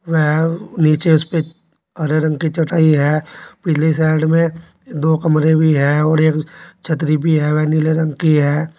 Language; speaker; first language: Hindi; native; Hindi